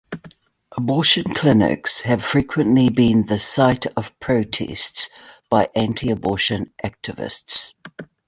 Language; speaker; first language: English; native; English